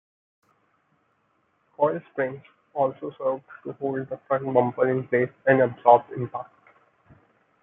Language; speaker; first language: English; non-native, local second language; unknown